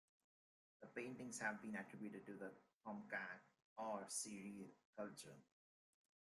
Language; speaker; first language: English; native; English